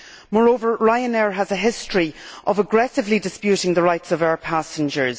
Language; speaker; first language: English; native; English